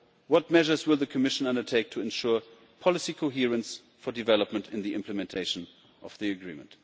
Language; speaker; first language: English; non-native, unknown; German